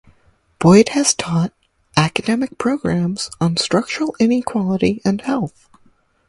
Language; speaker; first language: English; native; English